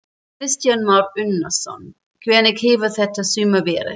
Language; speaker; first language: Icelandic; non-native, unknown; German